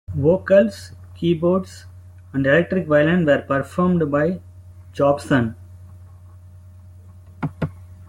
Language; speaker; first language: English; non-native, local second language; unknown